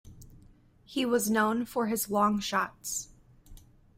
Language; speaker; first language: English; native; English